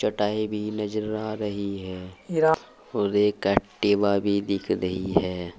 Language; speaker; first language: Hindi; native; Hindi